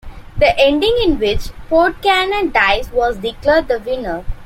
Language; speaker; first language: English; non-native, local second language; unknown